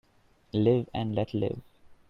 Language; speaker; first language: English; non-native, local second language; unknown